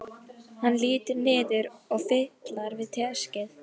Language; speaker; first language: Icelandic; native; Icelandic